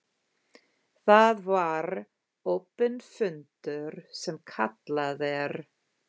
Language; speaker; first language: Icelandic; non-native, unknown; English